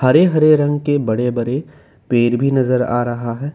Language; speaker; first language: Hindi; non-native, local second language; Assamese